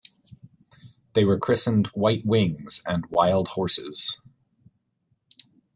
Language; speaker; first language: English; native; English